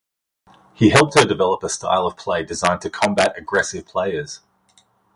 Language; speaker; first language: English; native; English